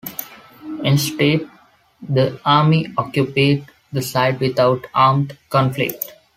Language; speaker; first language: English; non-native, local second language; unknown